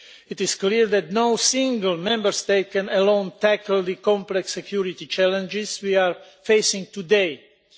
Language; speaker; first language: English; non-native, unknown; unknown